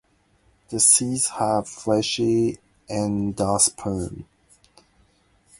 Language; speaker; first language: English; non-native, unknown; Japanese